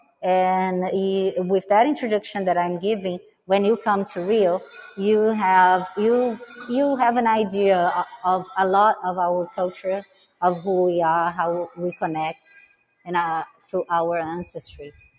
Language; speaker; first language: English; non-native, fluent; Portuguese